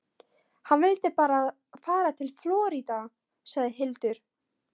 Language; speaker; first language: Icelandic; non-native, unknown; Polish